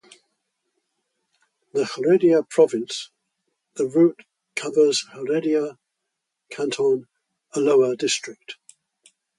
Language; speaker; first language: English; native; English